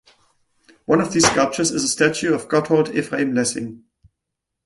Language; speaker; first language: English; non-native, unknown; German